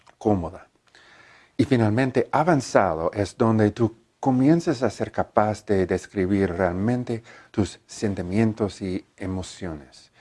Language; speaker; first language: Spanish; non-native, learner; English